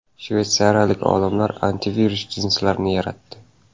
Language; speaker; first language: Uzbek; native; Uzbek